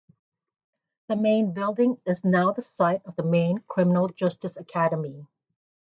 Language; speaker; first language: English; native; English